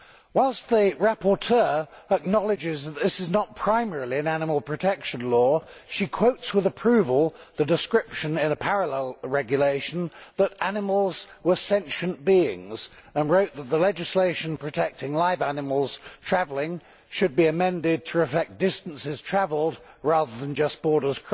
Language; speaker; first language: English; native; English